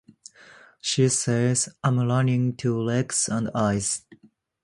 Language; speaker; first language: English; non-native, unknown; Japanese